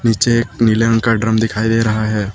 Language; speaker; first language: Hindi; native; Hindi